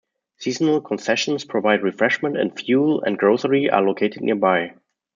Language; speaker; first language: English; non-native, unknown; German